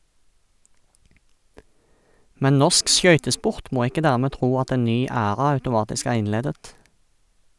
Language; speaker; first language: Norwegian; native; Norwegian